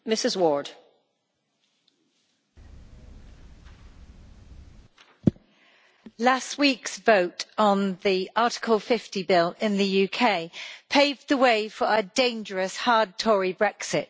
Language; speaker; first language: English; native; English